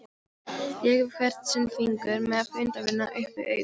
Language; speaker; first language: Icelandic; non-native, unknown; Polish